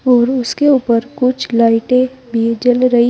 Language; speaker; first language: Hindi; native; Hindi